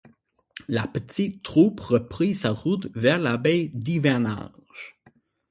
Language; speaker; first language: French; non-native, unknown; English